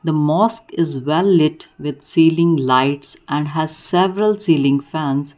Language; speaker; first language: English; non-native, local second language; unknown